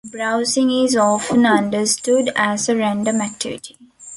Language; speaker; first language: English; non-native, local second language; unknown